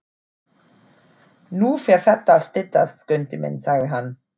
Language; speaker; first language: Icelandic; non-native, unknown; German